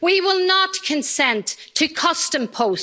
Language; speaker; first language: English; native; English